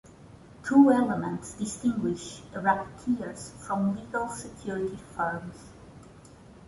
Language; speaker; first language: English; non-native, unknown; Portuguese